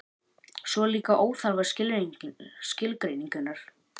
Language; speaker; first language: Icelandic; native; Icelandic